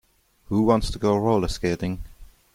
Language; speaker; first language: English; non-native, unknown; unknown